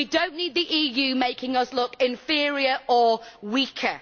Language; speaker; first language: English; native; English